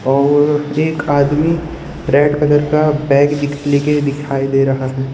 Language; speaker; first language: Hindi; non-native, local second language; Gujarati